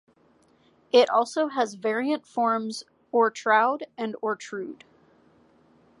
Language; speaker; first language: English; native; English